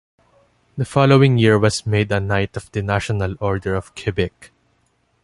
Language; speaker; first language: English; non-native, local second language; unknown